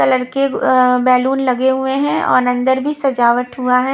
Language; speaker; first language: Hindi; non-native, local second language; Punjabi